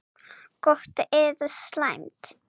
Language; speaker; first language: Icelandic; non-native, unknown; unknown